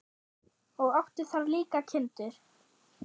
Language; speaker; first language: Icelandic; non-native, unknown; German